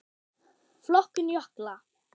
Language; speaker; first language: Icelandic; non-native, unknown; German